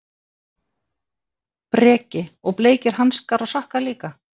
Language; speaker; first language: Icelandic; native; Icelandic